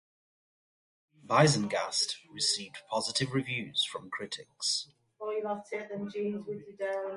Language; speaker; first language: English; native; English